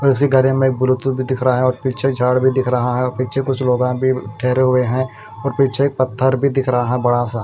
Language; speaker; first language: Hindi; non-native, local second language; Punjabi